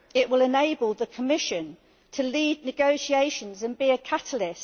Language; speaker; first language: English; native; English